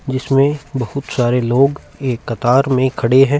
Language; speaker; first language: Hindi; non-native, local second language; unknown